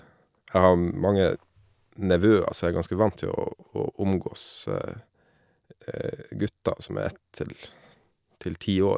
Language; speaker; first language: Norwegian; native; Norwegian